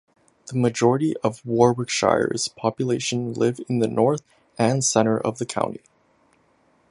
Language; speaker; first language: English; native; English